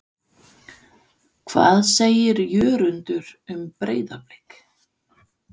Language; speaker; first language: Icelandic; non-native, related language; Danish